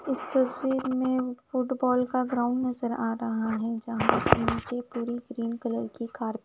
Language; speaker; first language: Hindi; non-native, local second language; Punjabi